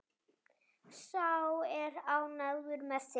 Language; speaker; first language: Icelandic; native; Icelandic